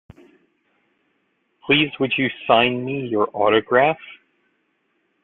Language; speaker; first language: English; native; English